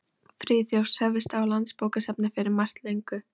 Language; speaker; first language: Icelandic; non-native, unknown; Polish